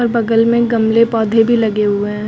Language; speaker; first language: Hindi; native; Hindi